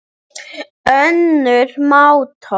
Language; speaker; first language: Icelandic; non-native, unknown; English